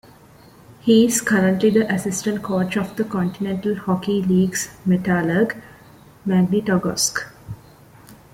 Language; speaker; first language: English; non-native, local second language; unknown